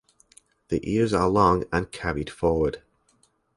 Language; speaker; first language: English; native; English